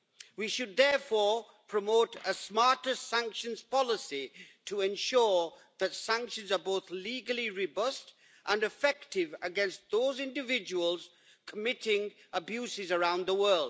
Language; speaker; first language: English; native; English